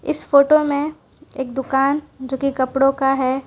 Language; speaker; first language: Hindi; non-native, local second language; Gujarati